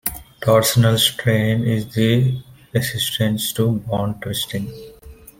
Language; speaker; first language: English; non-native, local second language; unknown